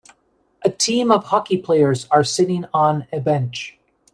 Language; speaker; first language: English; native; English